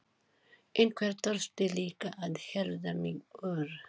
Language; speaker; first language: Icelandic; non-native, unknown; Filipino